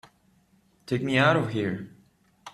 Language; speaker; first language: English; native; English